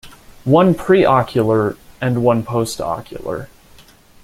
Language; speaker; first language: English; native; English